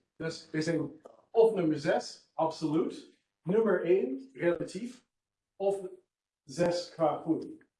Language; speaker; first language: Dutch; non-native, fluent; English